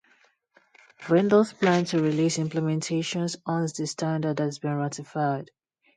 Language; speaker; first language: English; non-native, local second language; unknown